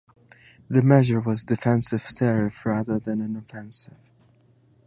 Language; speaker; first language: English; native; English